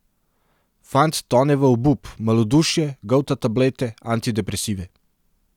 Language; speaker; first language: Slovenian; non-native, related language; Serbian